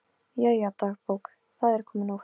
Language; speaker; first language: Icelandic; non-native, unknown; Polish